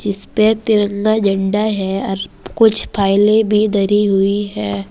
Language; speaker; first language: Hindi; native; Hindi